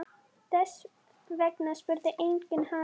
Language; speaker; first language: Icelandic; non-native, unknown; Polish